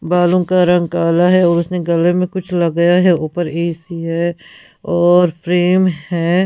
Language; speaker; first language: Hindi; non-native, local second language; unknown